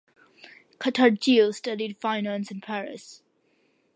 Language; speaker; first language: English; early bilingual, other home language; Malayalam